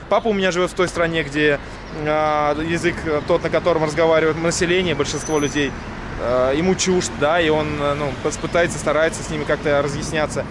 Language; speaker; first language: Russian; native; Russian